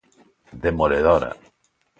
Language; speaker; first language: Galician; non-native, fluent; Spanish